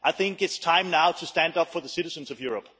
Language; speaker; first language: English; non-native, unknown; Danish